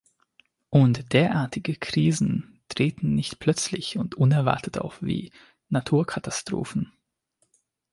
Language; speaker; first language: German; non-native, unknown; Hungarian